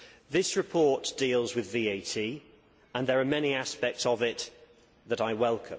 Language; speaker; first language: English; native; English